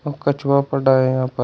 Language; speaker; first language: Hindi; native; Hindi